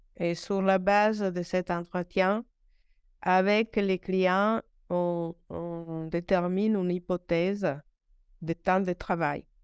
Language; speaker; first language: French; non-native, fluent; Italian